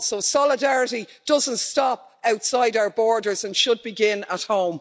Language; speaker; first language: English; native; English